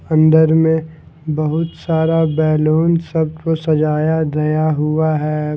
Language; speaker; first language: Hindi; non-native, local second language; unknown